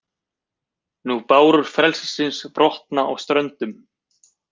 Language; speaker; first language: Icelandic; native; Icelandic